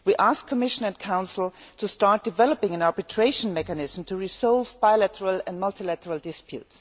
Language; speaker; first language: English; non-native, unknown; German